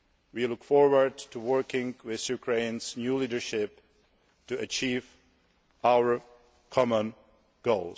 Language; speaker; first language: English; non-native, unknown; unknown